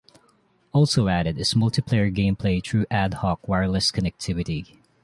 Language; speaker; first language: English; non-native, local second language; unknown